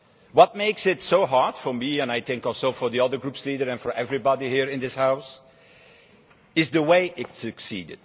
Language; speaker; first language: English; non-native, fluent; Dutch